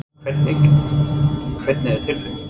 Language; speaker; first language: Icelandic; non-native, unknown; English